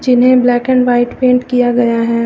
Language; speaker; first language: Hindi; native; Hindi